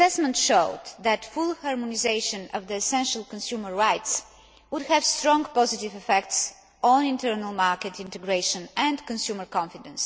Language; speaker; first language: English; non-native, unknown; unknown